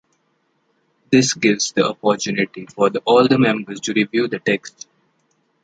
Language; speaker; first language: English; non-native, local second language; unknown